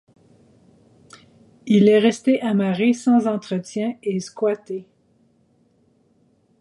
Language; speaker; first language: French; native; French